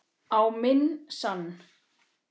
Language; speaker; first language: Icelandic; native; Icelandic